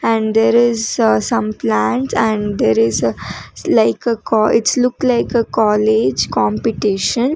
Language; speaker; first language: English; non-native, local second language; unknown